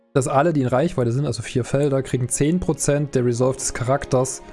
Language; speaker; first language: German; native; German